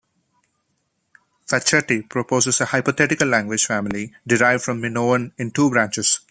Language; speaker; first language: English; non-native, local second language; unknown